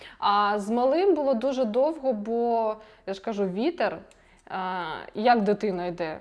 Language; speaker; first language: Ukrainian; non-native, related language; Russian